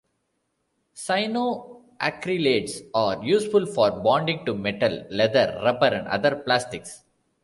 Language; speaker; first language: English; non-native, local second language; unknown